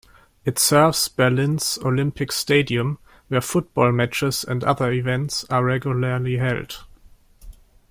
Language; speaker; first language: English; non-native, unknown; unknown